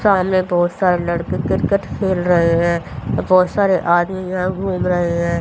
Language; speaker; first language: Hindi; native; Hindi